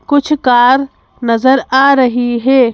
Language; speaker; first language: Hindi; native; Hindi